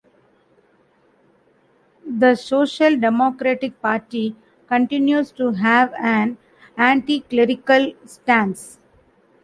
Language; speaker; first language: English; non-native, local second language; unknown